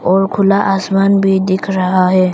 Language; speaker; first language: Hindi; non-native, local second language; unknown